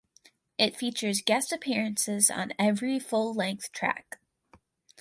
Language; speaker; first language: English; native; English